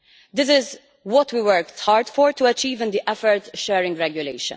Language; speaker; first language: English; non-native, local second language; Maltese